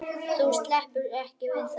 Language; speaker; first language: Icelandic; native; Icelandic